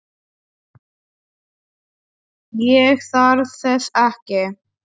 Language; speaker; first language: Icelandic; non-native, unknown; Polish